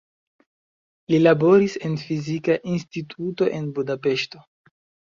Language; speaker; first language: Esperanto; non-native, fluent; Chinese